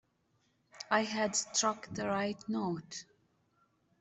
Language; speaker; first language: English; native; English